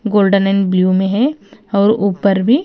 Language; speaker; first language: Hindi; non-native, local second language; Punjabi